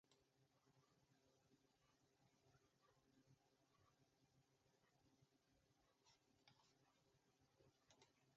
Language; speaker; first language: English; native; English